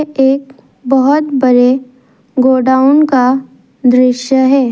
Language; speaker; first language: Hindi; non-native, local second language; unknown